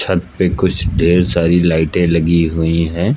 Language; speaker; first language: Hindi; native; Hindi